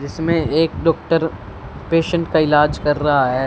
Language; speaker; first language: Hindi; non-native, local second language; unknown